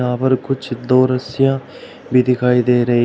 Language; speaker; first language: Hindi; native; Hindi